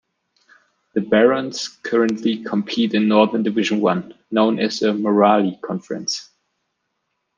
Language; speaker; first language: English; non-native, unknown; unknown